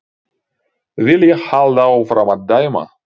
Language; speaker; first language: Icelandic; non-native, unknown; Ukrainian